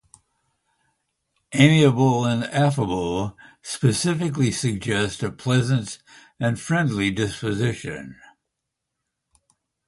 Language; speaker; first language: English; native; English